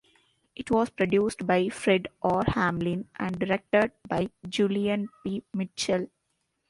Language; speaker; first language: English; non-native, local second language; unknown